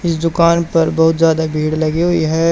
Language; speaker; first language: Hindi; native; Hindi